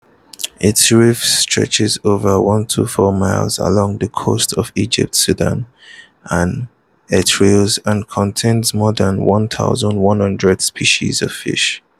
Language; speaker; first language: English; non-native, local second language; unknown